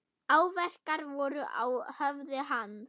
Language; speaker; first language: Icelandic; non-native, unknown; German